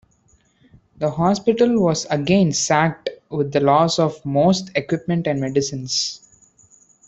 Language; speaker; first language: English; non-native, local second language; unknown